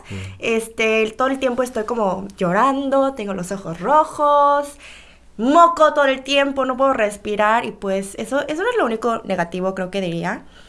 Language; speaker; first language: Spanish; early bilingual, other home language; Korean